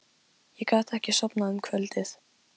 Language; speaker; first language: Icelandic; non-native, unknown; Polish